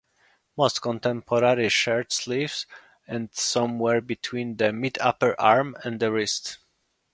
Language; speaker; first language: English; non-native, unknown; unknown